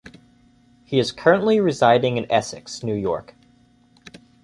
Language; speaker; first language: English; native; English